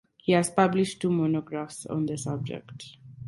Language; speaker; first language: English; non-native, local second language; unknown